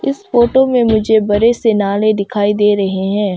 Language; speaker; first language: Hindi; non-native, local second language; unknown